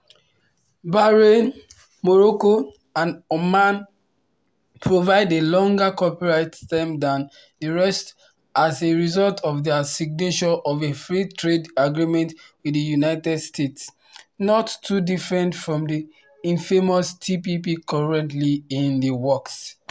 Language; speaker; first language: English; non-native, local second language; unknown